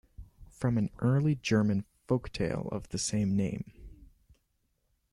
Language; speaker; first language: English; native; English